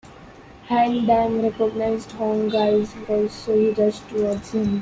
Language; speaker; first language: English; non-native, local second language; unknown